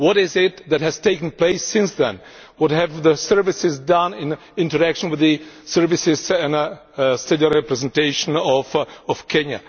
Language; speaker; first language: English; non-native, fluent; Czech